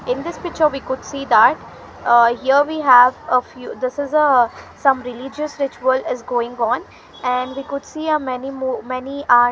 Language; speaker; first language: English; non-native, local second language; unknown